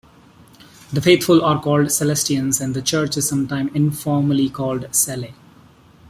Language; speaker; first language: English; non-native, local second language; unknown